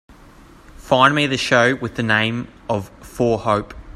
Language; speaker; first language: English; native; English